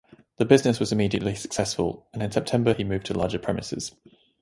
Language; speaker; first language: English; native; English